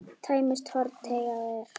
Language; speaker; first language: Icelandic; native; Icelandic